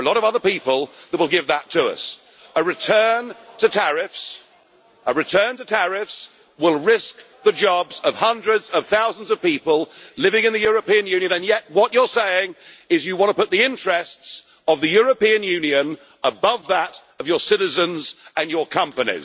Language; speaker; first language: English; native; English